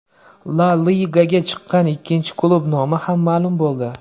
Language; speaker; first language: Uzbek; native; Uzbek